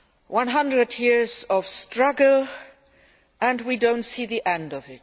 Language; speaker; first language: English; non-native, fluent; Luxembourgish